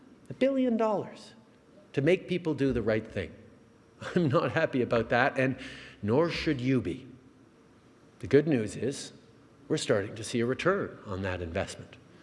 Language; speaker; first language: English; early bilingual, other home language; French